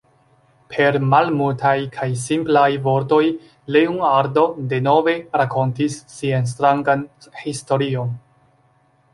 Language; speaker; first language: Esperanto; non-native, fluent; Chinese